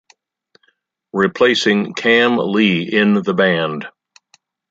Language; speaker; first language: English; native; English